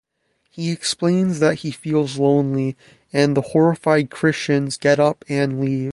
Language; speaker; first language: English; native; English